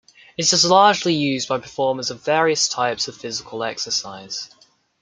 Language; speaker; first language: English; native; English